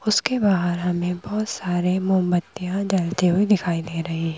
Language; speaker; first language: Hindi; native; Hindi